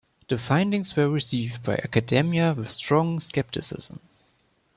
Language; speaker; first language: English; non-native, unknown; German